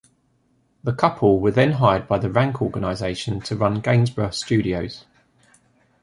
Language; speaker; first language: English; native; English